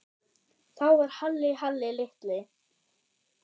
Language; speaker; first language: Icelandic; non-native, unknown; German